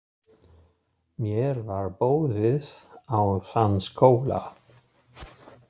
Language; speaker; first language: Icelandic; non-native, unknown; German